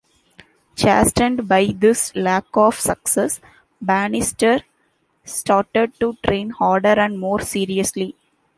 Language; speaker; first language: English; non-native, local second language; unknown